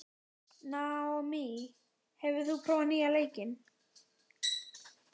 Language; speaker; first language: Icelandic; native; Icelandic